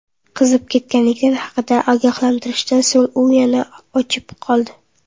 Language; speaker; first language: Uzbek; non-native, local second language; Kara-Kalpak